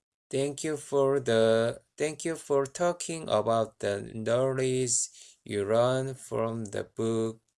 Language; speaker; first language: English; non-native, learner; Korean